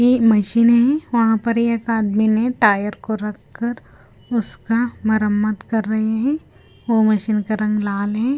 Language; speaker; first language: Hindi; non-native, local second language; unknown